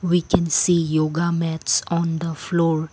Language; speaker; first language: English; non-native, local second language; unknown